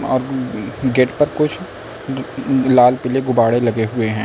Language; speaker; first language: Hindi; native; Hindi